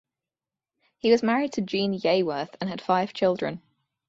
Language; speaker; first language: English; native; English